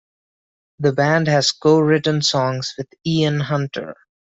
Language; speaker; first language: English; non-native, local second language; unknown